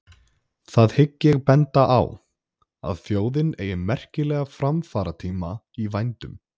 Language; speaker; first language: Icelandic; native; Icelandic